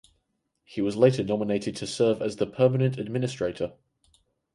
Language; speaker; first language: English; native; English